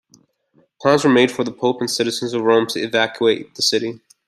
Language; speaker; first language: English; native; English